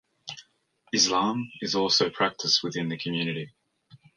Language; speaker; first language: English; native; English